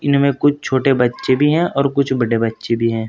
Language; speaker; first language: Hindi; native; Hindi